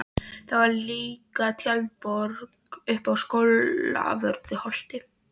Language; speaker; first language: Icelandic; non-native, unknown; Polish